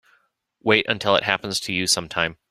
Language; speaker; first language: English; native; English